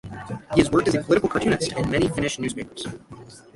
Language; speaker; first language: English; native; English